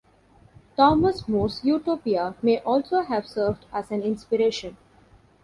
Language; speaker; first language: English; non-native, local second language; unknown